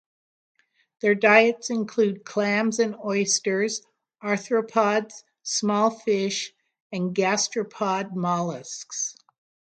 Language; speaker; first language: English; native; English